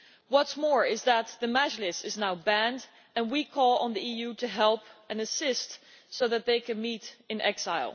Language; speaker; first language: English; non-native, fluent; Dutch